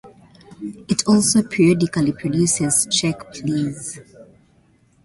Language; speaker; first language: English; native; English